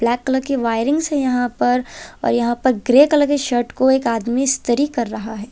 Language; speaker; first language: Hindi; non-native, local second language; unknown